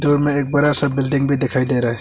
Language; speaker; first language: Hindi; non-native, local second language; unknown